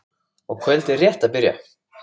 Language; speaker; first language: Icelandic; native; Icelandic